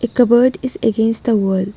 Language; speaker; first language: English; non-native, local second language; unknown